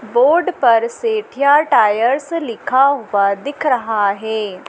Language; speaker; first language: Hindi; native; Hindi